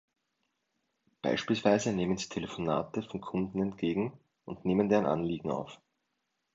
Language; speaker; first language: German; native; German